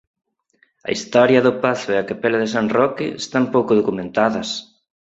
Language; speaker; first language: Galician; non-native, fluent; Spanish